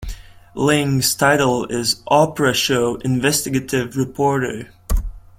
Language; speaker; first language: English; non-native, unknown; Latvian